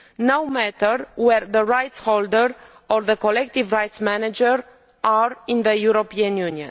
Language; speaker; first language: English; non-native, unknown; Romanian